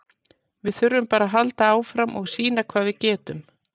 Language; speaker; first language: Icelandic; native; Icelandic